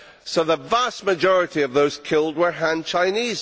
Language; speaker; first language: English; native; English